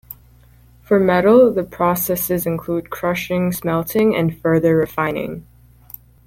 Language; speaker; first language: English; native; English